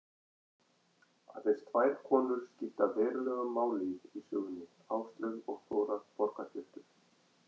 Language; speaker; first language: Icelandic; native; Icelandic